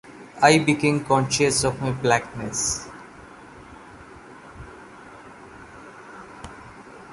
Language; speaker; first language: English; non-native, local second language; Malayalam